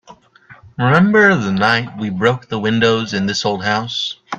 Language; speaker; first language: English; native; English